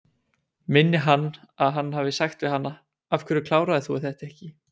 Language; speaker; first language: Icelandic; native; Icelandic